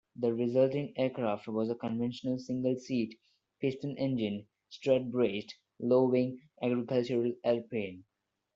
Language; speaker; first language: English; non-native, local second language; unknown